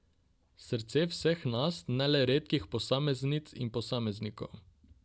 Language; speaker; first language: Slovenian; non-native, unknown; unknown